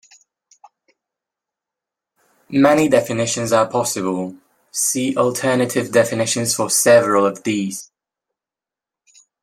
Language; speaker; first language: English; non-native, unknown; Spanish